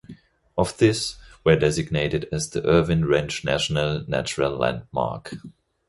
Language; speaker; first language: English; non-native, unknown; German